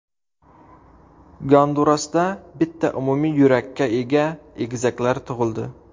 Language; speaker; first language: Uzbek; native; Uzbek